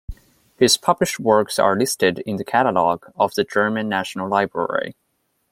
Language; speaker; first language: English; non-native, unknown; Chinese